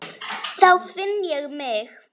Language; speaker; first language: Icelandic; native; Icelandic